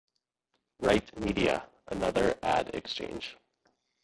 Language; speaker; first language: English; native; English